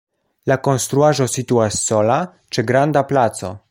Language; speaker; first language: Esperanto; non-native, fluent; Polish